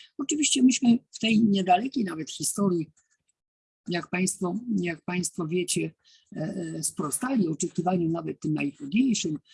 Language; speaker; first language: Polish; native; Polish